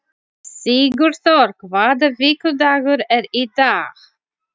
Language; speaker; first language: Icelandic; non-native, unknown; Latvian